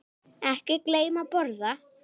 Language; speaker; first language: Icelandic; native; Icelandic